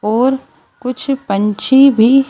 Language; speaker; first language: Hindi; native; Hindi